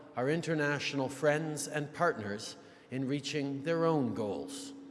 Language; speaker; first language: English; native; English